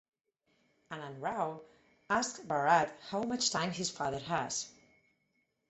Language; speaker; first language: English; non-native, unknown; Catalan